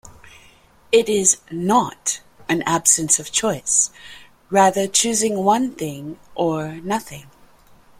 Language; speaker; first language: English; native; English